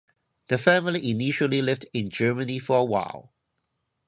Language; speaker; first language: English; non-native, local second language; Cantonese